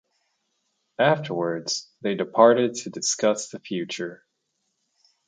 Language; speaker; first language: English; native; English